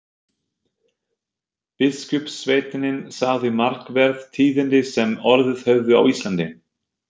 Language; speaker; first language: Icelandic; non-native, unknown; German